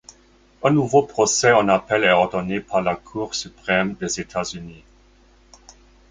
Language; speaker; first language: French; non-native, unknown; German